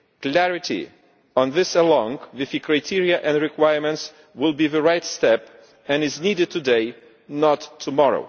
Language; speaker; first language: English; non-native, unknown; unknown